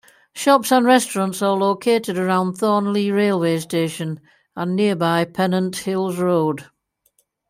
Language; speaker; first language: English; native; English